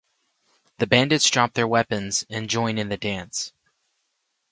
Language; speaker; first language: English; native; English